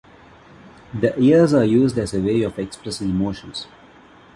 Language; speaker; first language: English; non-native, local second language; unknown